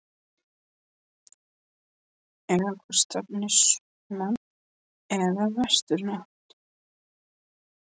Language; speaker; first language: Icelandic; non-native, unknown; English